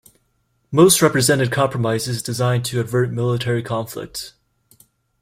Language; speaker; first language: English; native; English